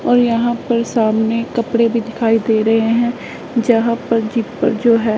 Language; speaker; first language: Hindi; non-native, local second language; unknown